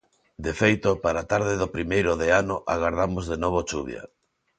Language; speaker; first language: Galician; non-native, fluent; Spanish